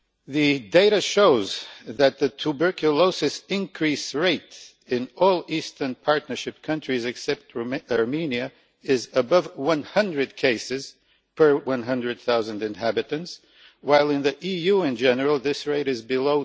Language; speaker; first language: English; non-native, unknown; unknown